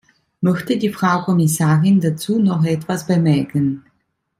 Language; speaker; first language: German; non-native, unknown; Italian